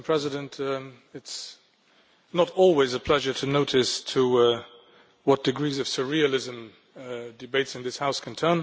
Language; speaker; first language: English; non-native, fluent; Luxembourgish